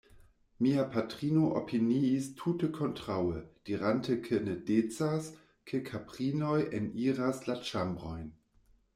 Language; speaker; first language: Esperanto; non-native, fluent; German